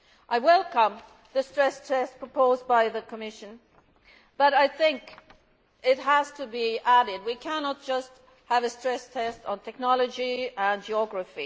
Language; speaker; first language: English; non-native, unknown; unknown